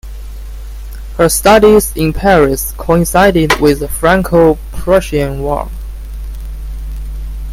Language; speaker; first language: English; non-native, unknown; Chinese